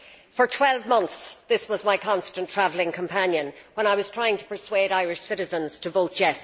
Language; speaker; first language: English; native; English